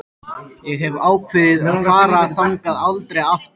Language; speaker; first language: Icelandic; native; Icelandic